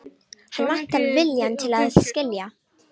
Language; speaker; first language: Icelandic; non-native, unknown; Romanian